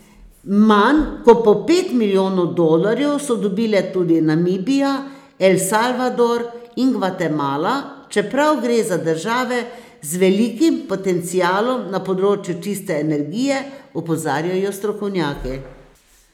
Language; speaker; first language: Slovenian; native; Slovenian